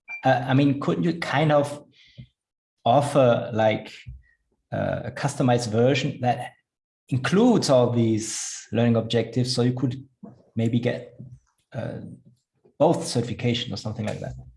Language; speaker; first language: English; non-native, fluent; German